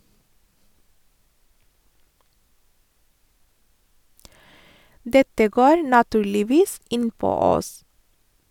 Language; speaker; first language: Norwegian; non-native, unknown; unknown